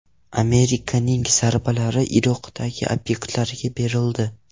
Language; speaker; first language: Uzbek; non-native, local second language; Russian